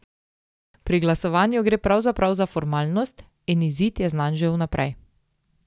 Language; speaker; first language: Slovenian; native; Slovenian